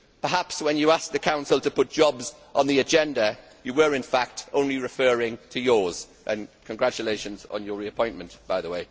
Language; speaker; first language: English; native; English